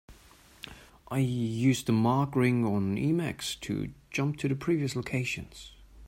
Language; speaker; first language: English; non-native, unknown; German